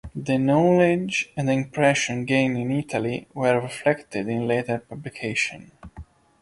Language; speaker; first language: English; non-native, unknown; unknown